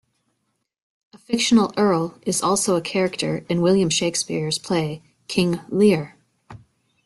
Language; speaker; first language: English; native; English